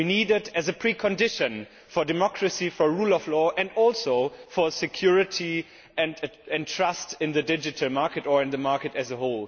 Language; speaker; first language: English; non-native, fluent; German